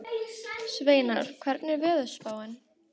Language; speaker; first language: Icelandic; native; Icelandic